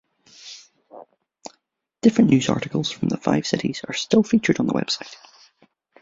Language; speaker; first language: English; native; English